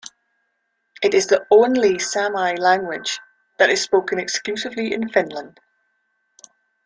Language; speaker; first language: English; native; English